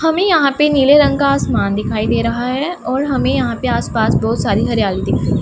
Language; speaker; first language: Hindi; non-native, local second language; Punjabi